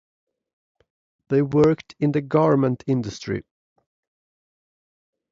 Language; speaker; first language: English; non-native, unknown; Swedish